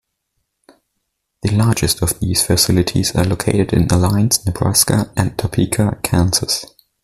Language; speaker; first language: English; non-native, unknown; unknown